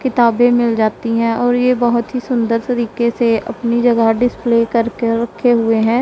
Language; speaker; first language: Hindi; non-native, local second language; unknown